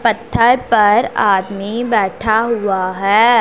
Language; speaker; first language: Hindi; non-native, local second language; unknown